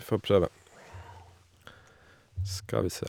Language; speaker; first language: Norwegian; native; Norwegian